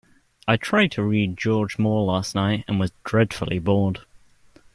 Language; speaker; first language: English; native; English